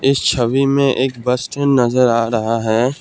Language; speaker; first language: Hindi; non-native, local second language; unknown